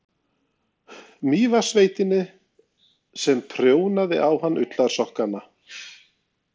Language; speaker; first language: Icelandic; non-native, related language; Norwegian